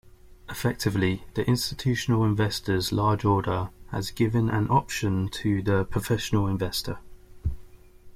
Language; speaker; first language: English; native; English